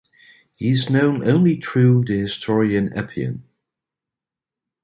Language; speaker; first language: English; non-native, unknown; Dutch